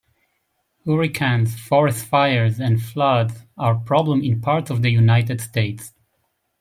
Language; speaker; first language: English; native; English